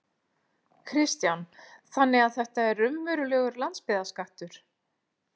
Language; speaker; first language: Icelandic; native; Icelandic